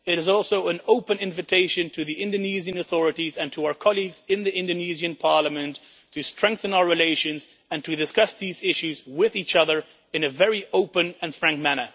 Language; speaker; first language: English; non-native, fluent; Dutch